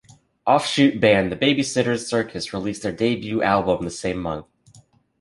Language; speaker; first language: English; native; English